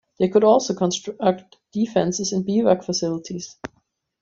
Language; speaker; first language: English; non-native, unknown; German